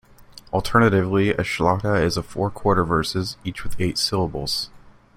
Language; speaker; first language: English; native; English